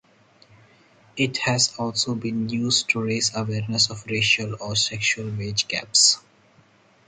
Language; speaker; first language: English; non-native, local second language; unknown